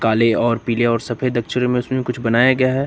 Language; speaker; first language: Hindi; native; Hindi